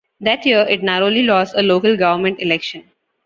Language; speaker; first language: English; non-native, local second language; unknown